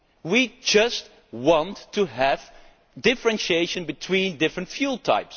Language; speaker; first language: English; non-native, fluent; Dutch